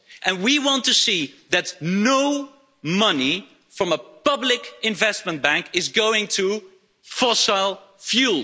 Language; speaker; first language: English; non-native, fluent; Dutch